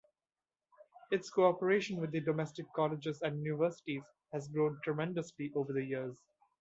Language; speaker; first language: English; non-native, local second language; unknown